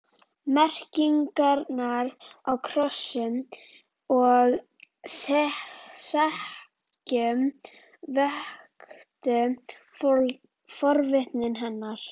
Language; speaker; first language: Icelandic; native; Icelandic